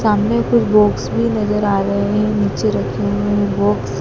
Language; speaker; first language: Hindi; native; Hindi